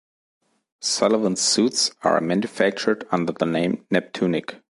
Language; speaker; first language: English; non-native, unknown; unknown